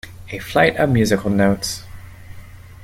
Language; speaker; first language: English; native; English